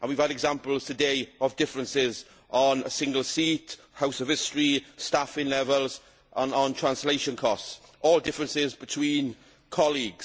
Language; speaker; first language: English; native; English